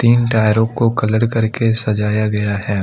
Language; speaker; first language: Hindi; non-native, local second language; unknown